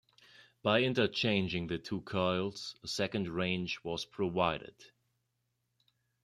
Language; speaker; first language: English; non-native, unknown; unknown